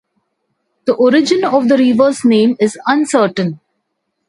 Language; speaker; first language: English; non-native, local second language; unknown